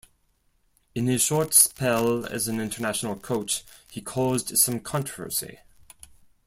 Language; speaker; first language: English; non-native, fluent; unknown